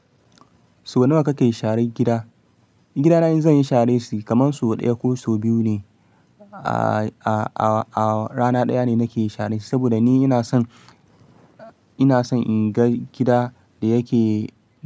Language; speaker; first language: Hausa; non-native, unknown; Yoruba